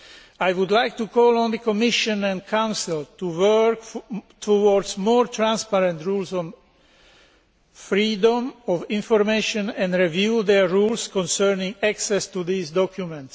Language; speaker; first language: English; non-native, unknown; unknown